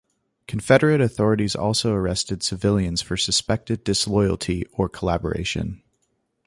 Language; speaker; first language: English; native; English